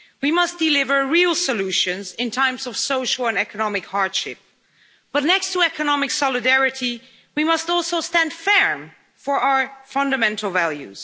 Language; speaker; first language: English; non-native, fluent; Dutch